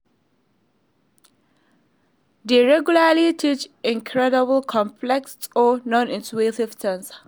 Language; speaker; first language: English; non-native, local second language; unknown